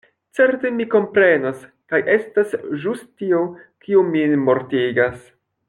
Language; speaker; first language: Esperanto; non-native, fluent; French